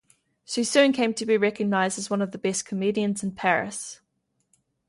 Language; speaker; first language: English; native; English